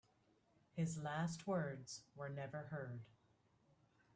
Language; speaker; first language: English; native; English